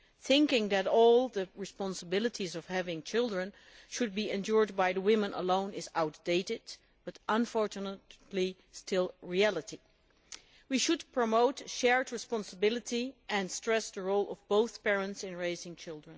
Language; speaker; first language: English; non-native, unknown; Dutch